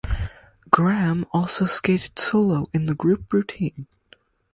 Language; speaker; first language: English; native; English